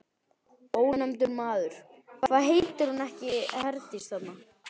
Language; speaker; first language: Icelandic; native; Icelandic